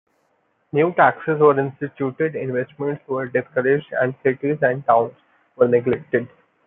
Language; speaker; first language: English; non-native, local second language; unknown